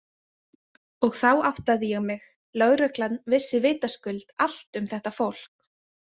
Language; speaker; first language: Icelandic; native; Icelandic